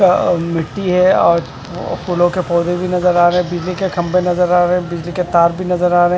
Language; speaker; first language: Hindi; non-native, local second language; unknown